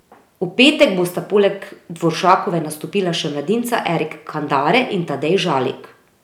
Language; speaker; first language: Slovenian; native; Slovenian